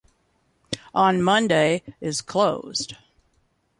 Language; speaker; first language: English; native; English